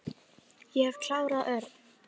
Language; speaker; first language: Icelandic; native; Icelandic